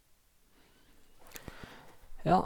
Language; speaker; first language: Norwegian; non-native, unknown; Rundi